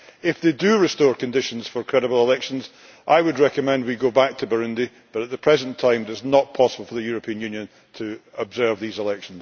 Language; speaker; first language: English; native; English